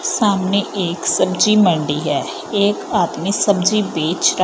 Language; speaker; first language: Hindi; non-native, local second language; Punjabi